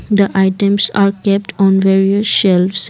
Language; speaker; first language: English; non-native, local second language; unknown